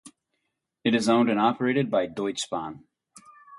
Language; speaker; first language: English; native; English